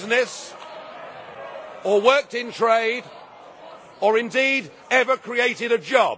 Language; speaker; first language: English; native; English